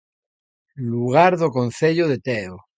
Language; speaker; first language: Galician; native; Galician